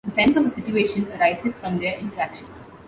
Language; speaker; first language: English; non-native, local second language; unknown